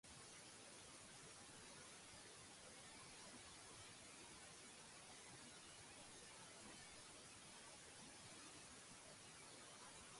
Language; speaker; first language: English; native; English